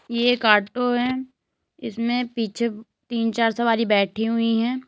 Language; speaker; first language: Hindi; native; Hindi